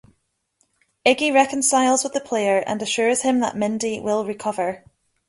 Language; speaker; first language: English; native; English